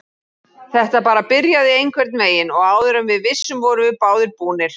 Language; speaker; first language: Icelandic; native; Icelandic